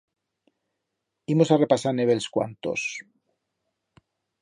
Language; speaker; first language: Aragonese; native; Aragonese